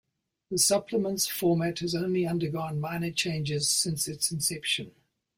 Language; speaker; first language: English; native; English